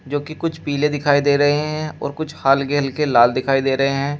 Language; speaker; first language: Hindi; native; Hindi